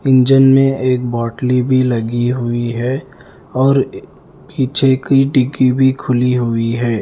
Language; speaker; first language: Hindi; non-native, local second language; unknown